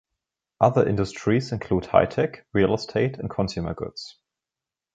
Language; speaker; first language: English; non-native, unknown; German